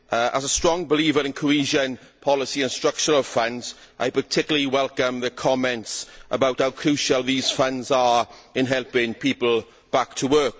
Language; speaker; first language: English; native; English